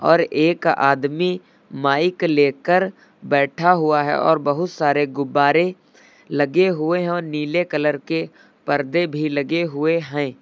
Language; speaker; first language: Hindi; native; Hindi